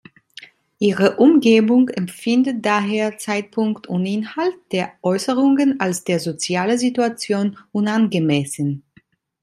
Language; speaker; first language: German; non-native, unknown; Italian